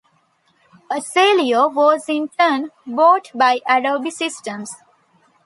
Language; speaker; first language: English; non-native, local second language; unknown